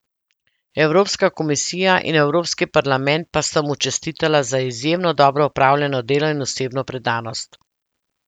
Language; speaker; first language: Slovenian; native; Slovenian